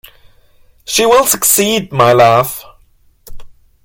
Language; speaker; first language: English; non-native, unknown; German